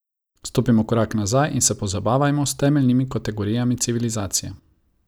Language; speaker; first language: Slovenian; non-native, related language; Croatian